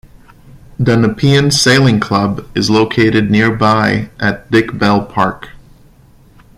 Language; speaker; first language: English; non-native, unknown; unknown